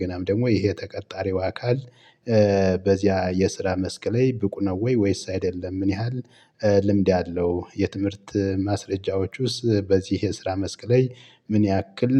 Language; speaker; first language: Amharic; native; Amharic